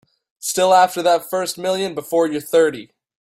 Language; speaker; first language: English; native; English